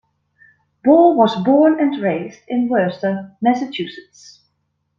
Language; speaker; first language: English; non-native, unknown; Dutch